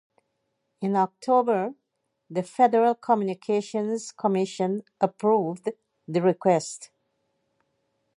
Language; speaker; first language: English; native; English